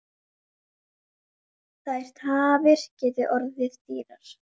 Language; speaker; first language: Icelandic; native; Icelandic